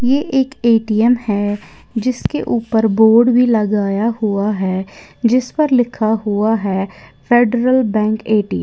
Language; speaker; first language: Hindi; native; Hindi